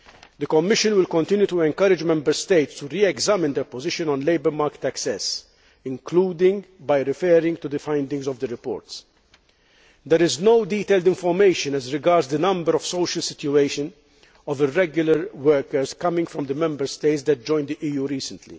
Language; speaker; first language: English; non-native, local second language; Maltese